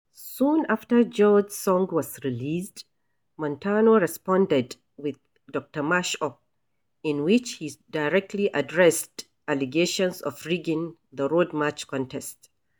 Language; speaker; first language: English; non-native, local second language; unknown